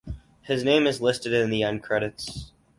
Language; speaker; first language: English; native; English